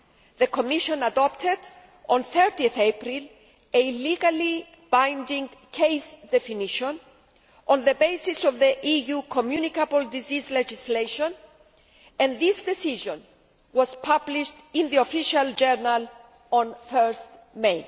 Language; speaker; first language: English; non-native, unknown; Greek